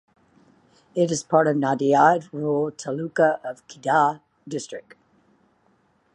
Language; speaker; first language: English; native; English